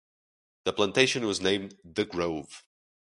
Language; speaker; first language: English; non-native, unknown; Portuguese